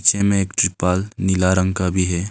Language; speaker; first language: Hindi; non-native, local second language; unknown